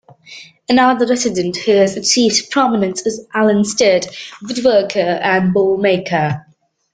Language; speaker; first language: English; native; English